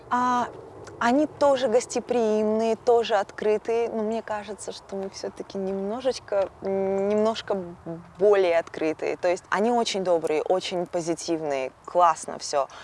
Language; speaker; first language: Russian; native; Russian